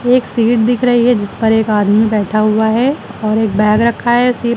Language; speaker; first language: Hindi; native; Hindi